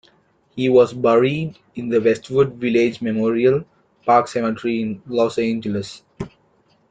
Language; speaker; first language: English; non-native, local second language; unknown